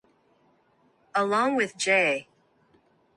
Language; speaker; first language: English; non-native, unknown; Japanese